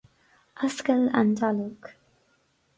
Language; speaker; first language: Irish; non-native, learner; English